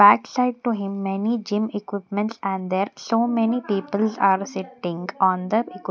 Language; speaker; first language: English; non-native, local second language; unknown